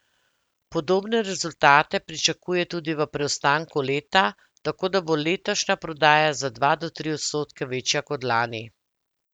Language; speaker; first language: Slovenian; native; Slovenian